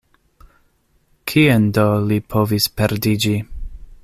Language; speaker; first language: Esperanto; non-native, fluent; English